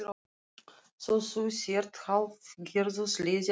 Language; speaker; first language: Icelandic; non-native, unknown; Russian